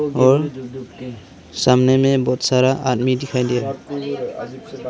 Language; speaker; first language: Hindi; non-native, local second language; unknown